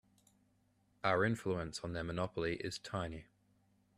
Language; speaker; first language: English; native; English